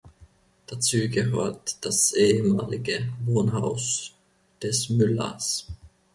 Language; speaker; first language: German; non-native, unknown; Finnish